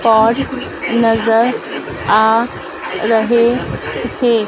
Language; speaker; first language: Hindi; native; Hindi